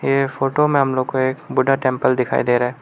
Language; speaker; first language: Hindi; non-native, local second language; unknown